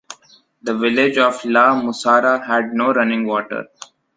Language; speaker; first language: English; non-native, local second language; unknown